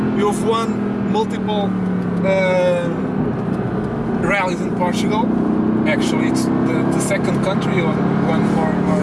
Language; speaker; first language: English; non-native, learner; Portuguese